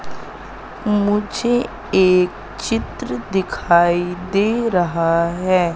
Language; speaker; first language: Hindi; native; Hindi